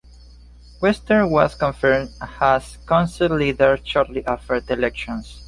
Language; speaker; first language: English; non-native, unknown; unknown